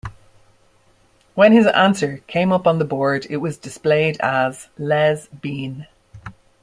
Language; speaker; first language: English; native; English